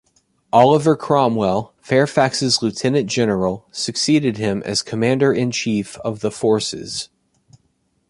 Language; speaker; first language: English; native; English